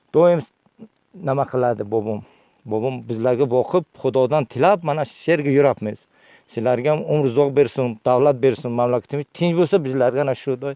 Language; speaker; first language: Uzbek; non-native, local second language; Tajik